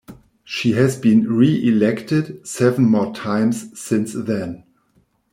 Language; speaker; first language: English; non-native, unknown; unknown